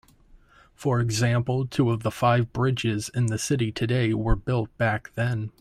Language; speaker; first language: English; native; English